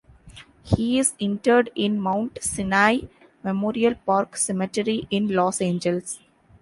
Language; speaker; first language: English; non-native, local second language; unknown